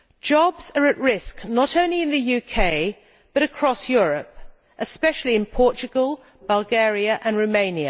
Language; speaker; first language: English; native; English